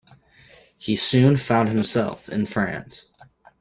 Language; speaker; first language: English; native; English